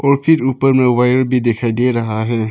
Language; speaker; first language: Hindi; early bilingual, other home language; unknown